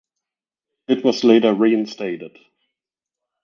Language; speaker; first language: English; non-native, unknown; German